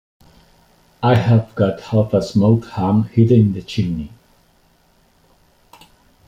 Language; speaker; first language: English; non-native, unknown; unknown